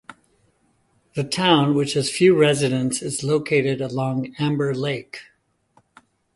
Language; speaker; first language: English; native; English